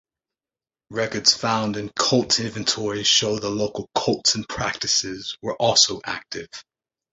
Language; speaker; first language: English; native; English